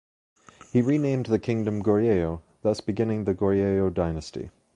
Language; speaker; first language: English; native; English